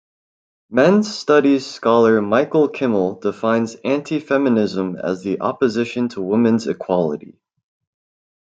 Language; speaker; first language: English; native; English